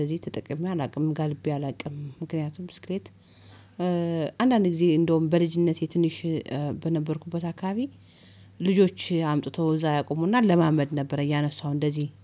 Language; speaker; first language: Amharic; native; Amharic